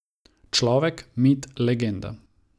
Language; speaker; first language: Slovenian; non-native, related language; Croatian